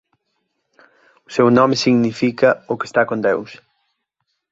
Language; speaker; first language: Galician; native; Galician